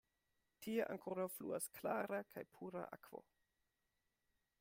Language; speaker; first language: Esperanto; non-native, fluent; German